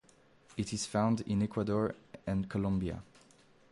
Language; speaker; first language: English; non-native, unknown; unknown